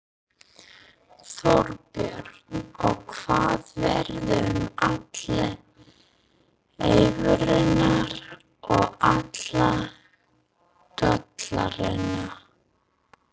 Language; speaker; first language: Icelandic; non-native, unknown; English